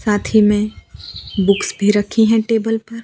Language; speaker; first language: Hindi; non-native, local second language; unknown